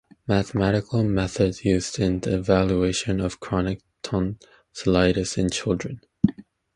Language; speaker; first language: English; native; English